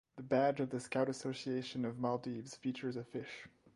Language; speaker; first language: English; non-native, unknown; French